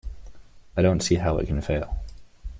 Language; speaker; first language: English; native; English